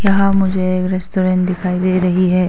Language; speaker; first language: Hindi; non-native, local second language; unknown